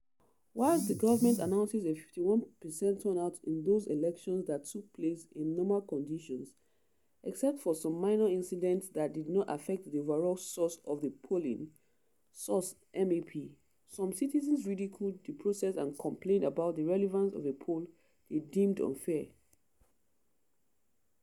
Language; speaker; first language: English; non-native, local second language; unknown